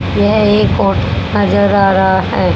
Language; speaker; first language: Hindi; native; Hindi